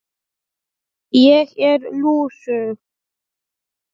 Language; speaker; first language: Icelandic; non-native, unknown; Polish